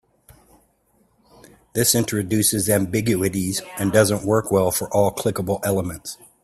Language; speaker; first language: English; native; English